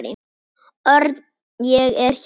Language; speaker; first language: Icelandic; native; Icelandic